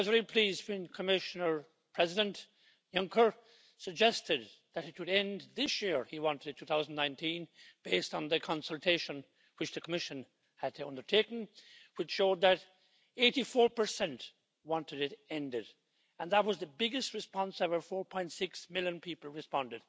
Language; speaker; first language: English; native; English